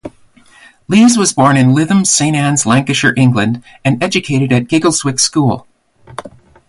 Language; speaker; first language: English; native; English